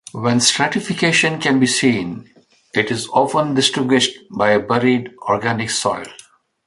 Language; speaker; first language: English; non-native, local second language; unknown